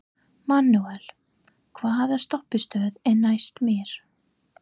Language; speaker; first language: Icelandic; non-native, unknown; English